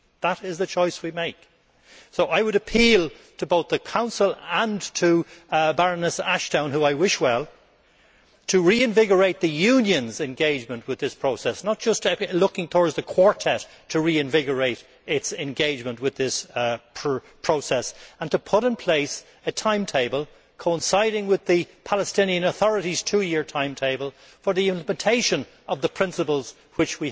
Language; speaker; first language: English; native; English